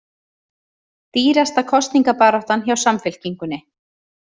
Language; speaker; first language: Icelandic; native; Icelandic